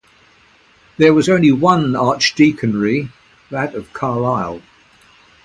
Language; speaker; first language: English; native; English